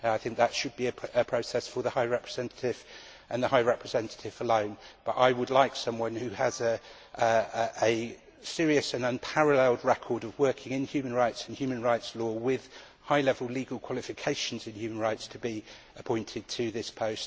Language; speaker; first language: English; native; English